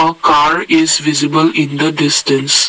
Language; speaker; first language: English; non-native, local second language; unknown